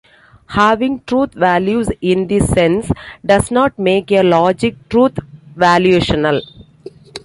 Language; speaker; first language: English; non-native, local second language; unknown